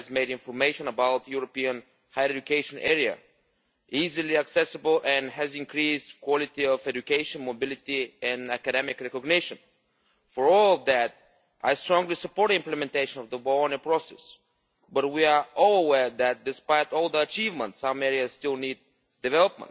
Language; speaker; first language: English; non-native, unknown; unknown